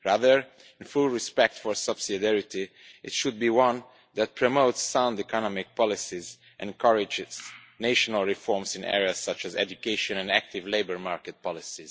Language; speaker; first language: English; non-native, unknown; Romanian